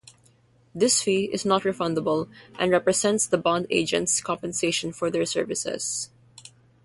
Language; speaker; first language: English; non-native, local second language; Filipino